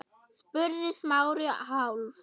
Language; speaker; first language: Icelandic; non-native, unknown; German